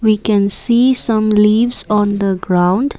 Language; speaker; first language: English; non-native, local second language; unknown